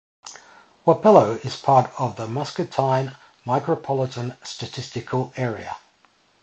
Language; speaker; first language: English; native; English